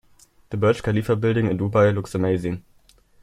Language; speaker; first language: English; non-native, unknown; German